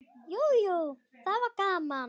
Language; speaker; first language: Icelandic; native; Icelandic